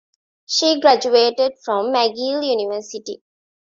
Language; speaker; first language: English; non-native, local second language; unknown